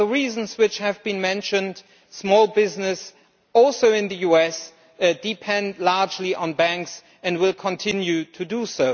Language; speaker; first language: English; non-native, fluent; German